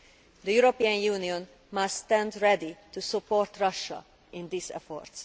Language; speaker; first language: English; non-native, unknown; Hungarian